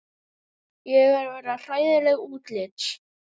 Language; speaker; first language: Icelandic; native; Icelandic